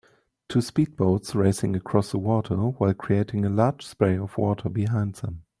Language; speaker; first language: English; non-native, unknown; German